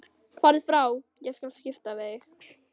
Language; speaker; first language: Icelandic; native; Icelandic